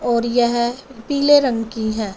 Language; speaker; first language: Hindi; non-native, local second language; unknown